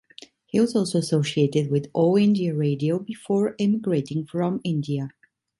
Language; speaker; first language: English; non-native, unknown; Italian